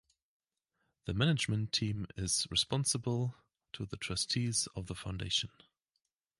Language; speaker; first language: English; native; English